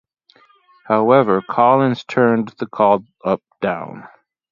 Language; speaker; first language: English; native; English